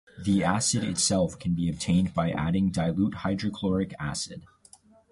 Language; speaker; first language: English; native; English